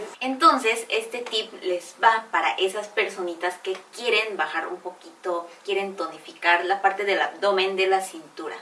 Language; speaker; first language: Spanish; non-native, fluent; Korean